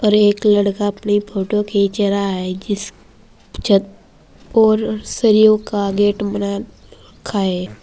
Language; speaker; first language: Hindi; native; Hindi